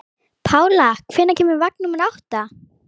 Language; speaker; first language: Icelandic; native; Icelandic